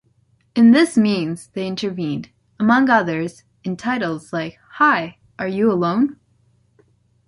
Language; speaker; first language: English; native; English